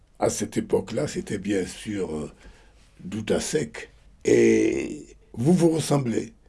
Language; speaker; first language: French; non-native, local second language; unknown